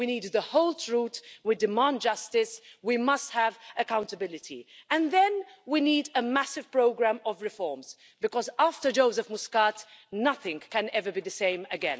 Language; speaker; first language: English; non-native, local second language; Maltese